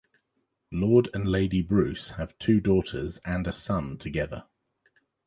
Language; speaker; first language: English; native; English